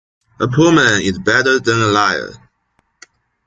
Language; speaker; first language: English; non-native, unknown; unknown